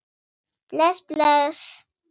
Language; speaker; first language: Icelandic; non-native, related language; Swedish